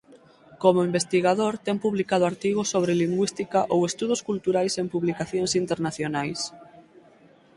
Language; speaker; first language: Galician; native; Galician